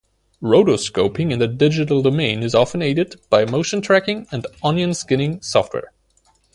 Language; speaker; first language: English; non-native, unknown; German